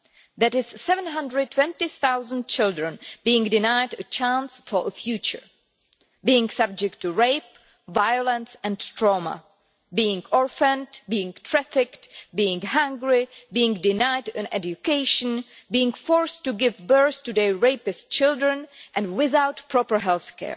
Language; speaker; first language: English; non-native, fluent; Czech